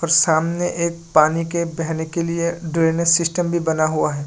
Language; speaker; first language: Hindi; non-native, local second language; Assamese